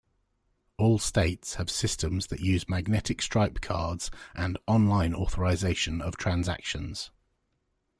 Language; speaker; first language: English; native; English